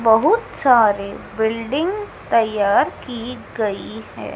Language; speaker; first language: Hindi; native; Hindi